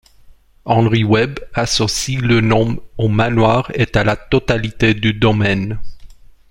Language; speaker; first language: French; non-native, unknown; Romanian